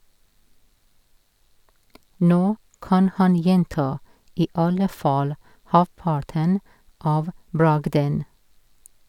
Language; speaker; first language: Norwegian; non-native, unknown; Persian